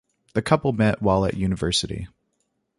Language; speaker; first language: English; native; English